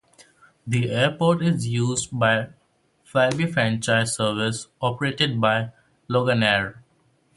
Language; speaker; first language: English; non-native, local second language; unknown